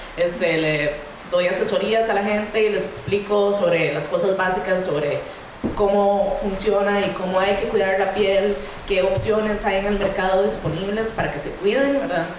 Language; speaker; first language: Spanish; native; Spanish